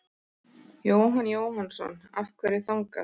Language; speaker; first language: Icelandic; native; Icelandic